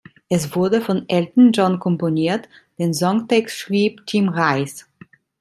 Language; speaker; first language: German; non-native, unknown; Italian